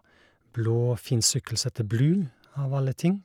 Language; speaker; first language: Norwegian; native; Norwegian